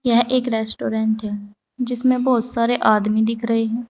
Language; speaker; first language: Hindi; native; Hindi